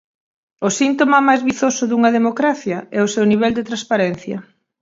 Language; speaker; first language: Galician; native; Galician